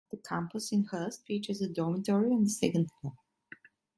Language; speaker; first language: English; non-native, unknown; Italian